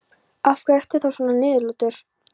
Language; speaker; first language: Icelandic; non-native, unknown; Polish